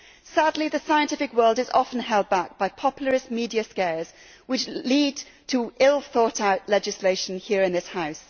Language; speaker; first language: English; native; English